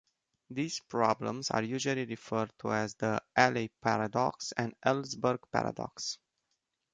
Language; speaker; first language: English; non-native, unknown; Romanian